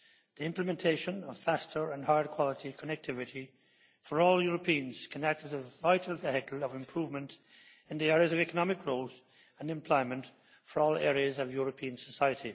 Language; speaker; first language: English; native; English